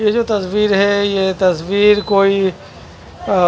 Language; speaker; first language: Hindi; non-native, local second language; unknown